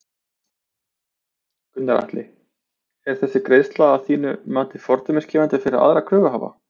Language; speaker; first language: Icelandic; native; Icelandic